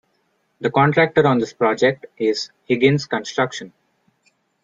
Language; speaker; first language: English; non-native, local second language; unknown